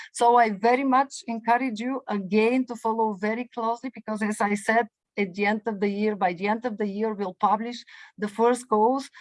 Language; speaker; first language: English; non-native, fluent; Bulgarian